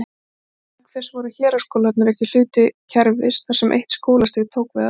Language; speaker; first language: Icelandic; native; Icelandic